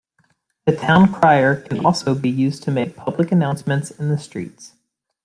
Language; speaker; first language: English; native; English